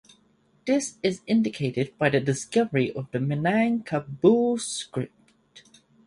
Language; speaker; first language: English; native; English